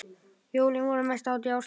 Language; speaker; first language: Icelandic; native; Icelandic